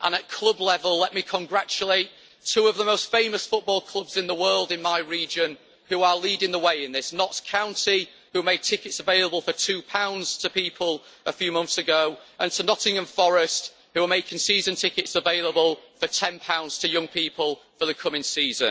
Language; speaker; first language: English; native; English